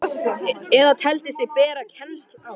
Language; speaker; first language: Icelandic; native; Icelandic